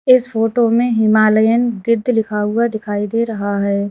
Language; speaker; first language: Hindi; native; Hindi